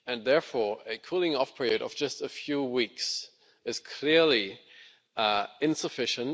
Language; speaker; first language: English; non-native, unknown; German